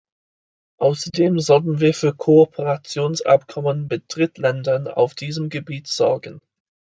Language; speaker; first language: German; non-native, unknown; English